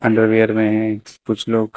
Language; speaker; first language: Hindi; native; Hindi